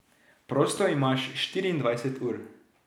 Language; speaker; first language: Slovenian; native; Slovenian